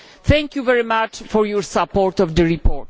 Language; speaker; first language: English; non-native, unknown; Polish